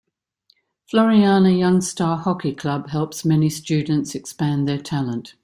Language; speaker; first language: English; native; English